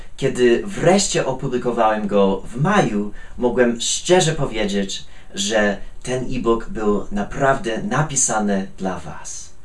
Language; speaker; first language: Polish; non-native, learner; English